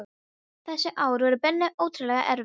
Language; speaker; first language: Icelandic; non-native, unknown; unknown